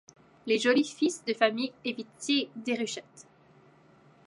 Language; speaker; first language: French; native; French